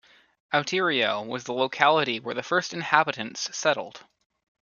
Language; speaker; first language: English; native; English